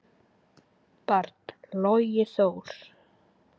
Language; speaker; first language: Icelandic; native; Icelandic